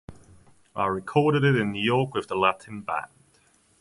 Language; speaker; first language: English; non-native, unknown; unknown